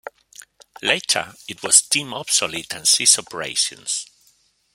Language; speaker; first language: English; non-native, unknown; Spanish